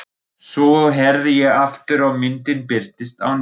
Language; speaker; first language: Icelandic; non-native, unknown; German